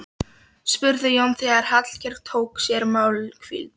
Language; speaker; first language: Icelandic; non-native, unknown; Polish